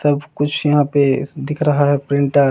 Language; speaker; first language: Hindi; native; Hindi